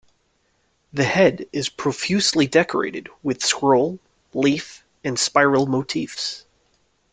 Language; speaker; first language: English; native; English